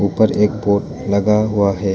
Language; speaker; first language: Hindi; non-native, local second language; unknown